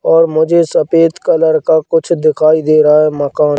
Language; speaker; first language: Hindi; native; Hindi